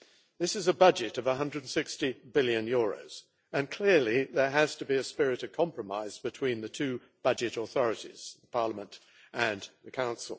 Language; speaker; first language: English; native; English